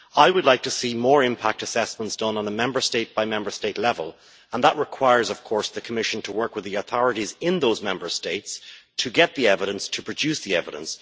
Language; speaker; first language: English; native; English